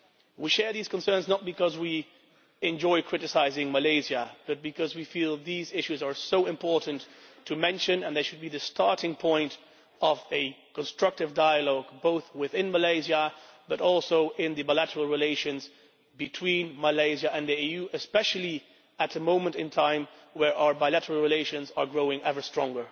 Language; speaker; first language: English; non-native, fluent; Dutch